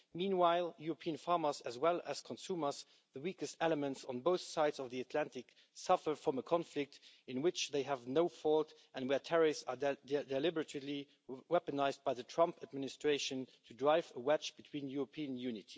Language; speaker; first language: English; non-native, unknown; Luxembourgish